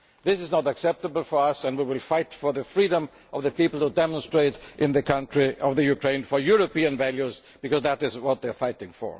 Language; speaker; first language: English; non-native, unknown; German